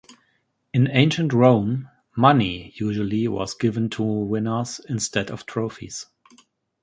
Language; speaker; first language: English; non-native, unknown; German